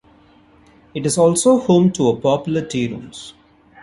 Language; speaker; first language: English; non-native, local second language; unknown